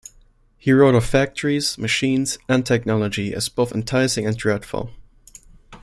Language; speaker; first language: English; non-native, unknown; German